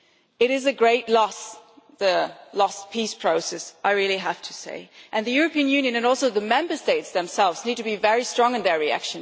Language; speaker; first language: English; non-native, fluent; German